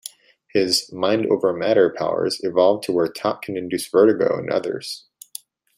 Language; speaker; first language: English; native; English